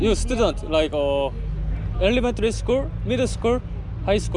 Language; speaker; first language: English; non-native, learner; Korean